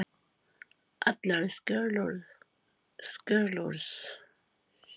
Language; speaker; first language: Icelandic; non-native, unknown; Filipino